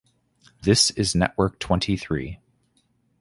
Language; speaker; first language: English; native; English